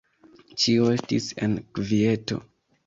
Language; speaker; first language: Esperanto; non-native, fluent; Kinyarwanda